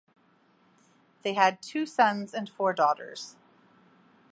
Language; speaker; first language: English; native; English